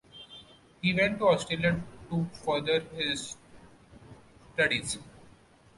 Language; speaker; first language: English; non-native, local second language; Marathi